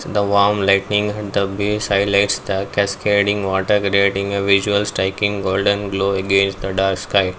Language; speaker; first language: English; non-native, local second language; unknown